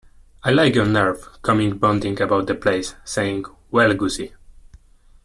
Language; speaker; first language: English; non-native, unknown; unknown